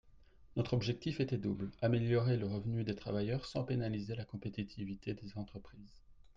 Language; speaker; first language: French; native; French